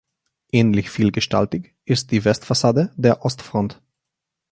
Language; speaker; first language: German; non-native, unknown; Slovenian